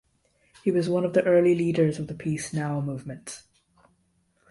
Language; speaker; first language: English; native; English